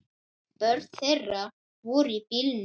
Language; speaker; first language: Icelandic; native; Icelandic